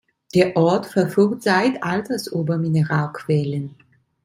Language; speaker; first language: German; non-native, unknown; Italian